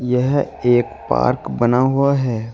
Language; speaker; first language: Hindi; native; Hindi